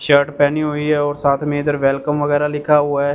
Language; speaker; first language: Hindi; non-native, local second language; Punjabi